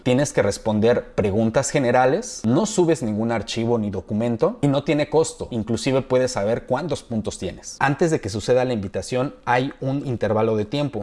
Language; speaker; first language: Spanish; native; Spanish